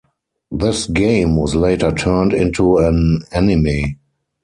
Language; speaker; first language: English; non-native, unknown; German